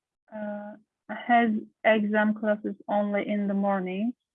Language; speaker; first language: English; non-native, learner; Turkish